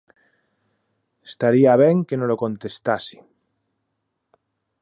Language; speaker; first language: Galician; native; Galician